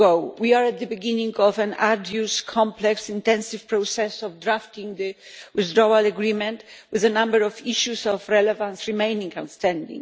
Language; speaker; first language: English; non-native, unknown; Polish